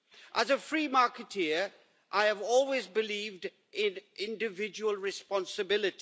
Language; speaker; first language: English; native; English